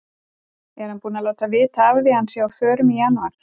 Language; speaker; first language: Icelandic; native; Icelandic